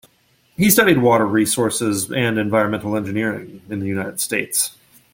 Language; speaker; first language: English; native; English